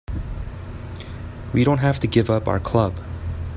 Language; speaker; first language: English; native; English